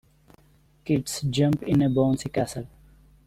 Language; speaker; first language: English; non-native, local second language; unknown